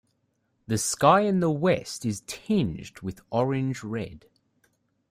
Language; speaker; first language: English; native; English